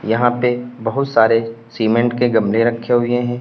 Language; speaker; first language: Hindi; native; Hindi